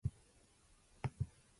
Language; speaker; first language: English; non-native, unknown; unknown